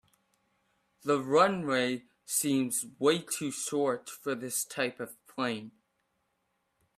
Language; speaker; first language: English; native; English